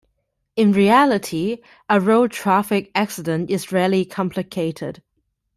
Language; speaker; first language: English; non-native, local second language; Cantonese